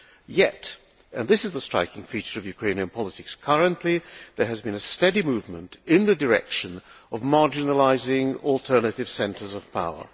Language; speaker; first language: English; non-native, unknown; Hungarian